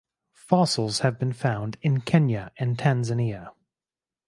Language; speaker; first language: English; native; English